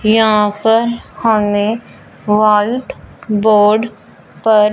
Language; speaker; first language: Hindi; non-native, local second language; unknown